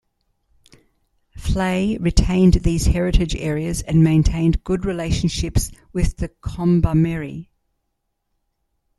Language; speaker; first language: English; native; English